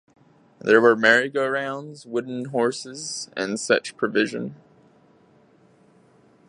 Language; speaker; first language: English; native; English